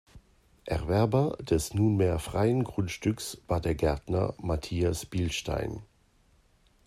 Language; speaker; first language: German; native; German